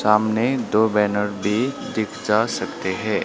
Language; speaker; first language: Hindi; non-native, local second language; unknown